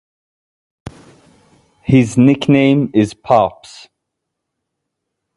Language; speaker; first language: English; native; English